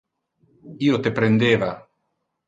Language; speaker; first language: Interlingua; non-native, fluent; Italian